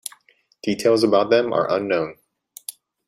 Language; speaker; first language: English; native; English